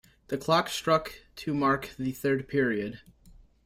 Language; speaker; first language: English; native; English